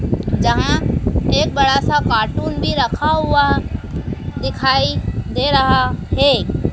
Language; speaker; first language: Hindi; native; Hindi